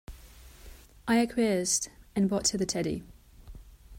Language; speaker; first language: English; non-native, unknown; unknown